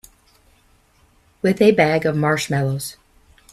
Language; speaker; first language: English; native; English